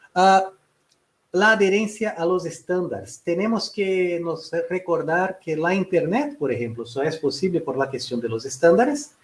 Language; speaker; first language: Spanish; non-native, related language; Portuguese